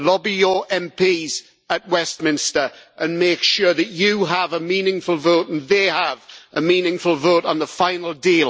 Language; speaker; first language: English; native; English